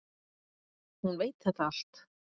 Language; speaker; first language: Icelandic; native; Icelandic